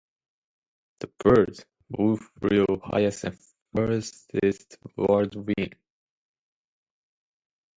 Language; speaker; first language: English; non-native, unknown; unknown